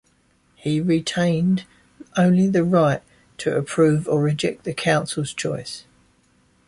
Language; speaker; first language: English; native; English